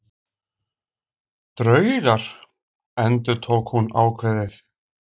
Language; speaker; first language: Icelandic; native; Icelandic